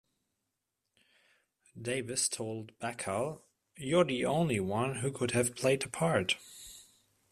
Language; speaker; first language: English; non-native, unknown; German